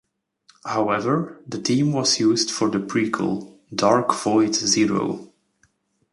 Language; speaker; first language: English; native; English